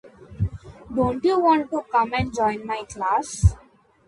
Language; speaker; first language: English; non-native, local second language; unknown